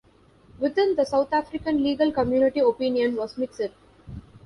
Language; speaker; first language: English; non-native, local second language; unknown